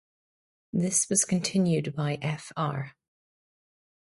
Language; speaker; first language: English; native; English